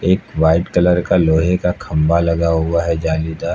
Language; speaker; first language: Hindi; native; Hindi